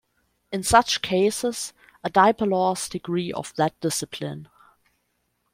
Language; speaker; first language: English; non-native, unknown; German